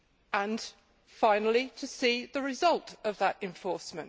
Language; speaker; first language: English; native; English